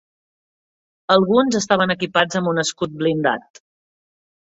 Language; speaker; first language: Catalan; native; Catalan